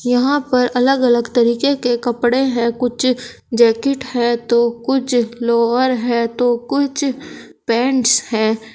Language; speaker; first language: Hindi; native; Hindi